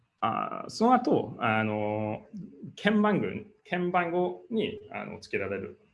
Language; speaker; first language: Japanese; non-native, fluent; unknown